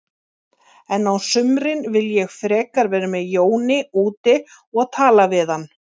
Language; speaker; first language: Icelandic; native; Icelandic